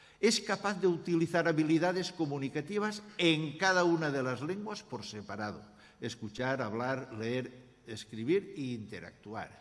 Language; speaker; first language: Spanish; non-native, local second language; Catalan